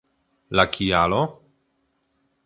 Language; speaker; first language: Esperanto; non-native, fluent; Polish